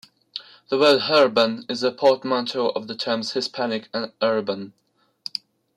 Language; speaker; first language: English; non-native, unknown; French